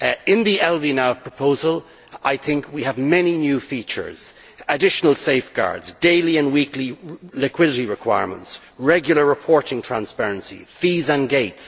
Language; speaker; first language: English; native; English